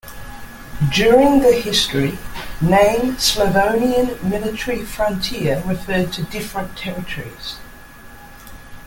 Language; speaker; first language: English; native; English